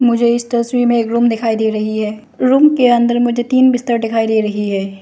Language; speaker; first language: Hindi; non-native, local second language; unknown